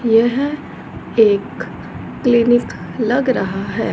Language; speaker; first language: Hindi; non-native, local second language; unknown